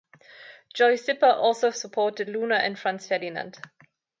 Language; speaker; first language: English; non-native, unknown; German